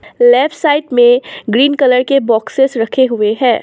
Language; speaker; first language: Hindi; non-native, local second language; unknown